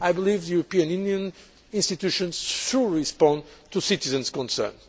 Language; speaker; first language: English; non-native, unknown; Portuguese